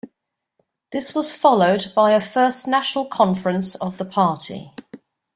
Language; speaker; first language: English; native; English